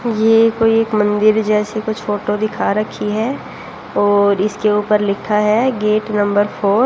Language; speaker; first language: Hindi; native; Hindi